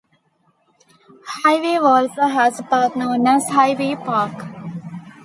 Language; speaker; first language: English; non-native, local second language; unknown